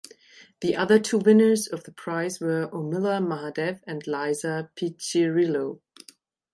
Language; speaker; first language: English; non-native, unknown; German